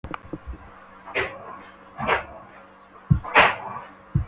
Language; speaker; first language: Icelandic; non-native, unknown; Polish